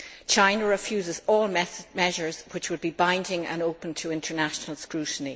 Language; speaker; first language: English; native; English